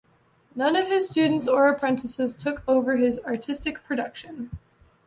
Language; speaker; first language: English; native; English